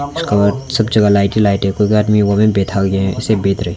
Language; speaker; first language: Hindi; non-native, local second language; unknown